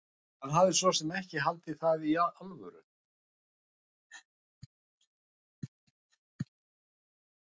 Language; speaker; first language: Icelandic; non-native, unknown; Russian